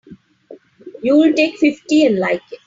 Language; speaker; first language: English; non-native, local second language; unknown